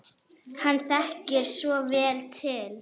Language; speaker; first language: Icelandic; non-native, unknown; Arabic